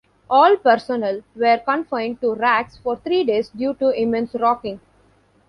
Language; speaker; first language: English; non-native, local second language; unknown